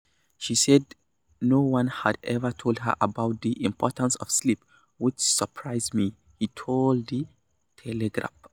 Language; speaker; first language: English; non-native, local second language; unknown